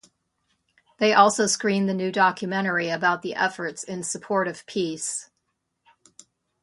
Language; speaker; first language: English; native; English